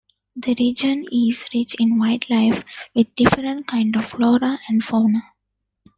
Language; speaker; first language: English; non-native, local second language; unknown